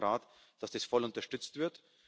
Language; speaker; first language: German; native; German